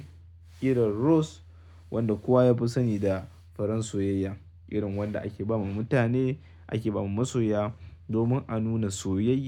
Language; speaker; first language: Hausa; native; Hausa